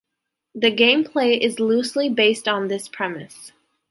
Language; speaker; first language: English; native; English